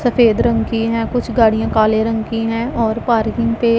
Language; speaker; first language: Hindi; non-native, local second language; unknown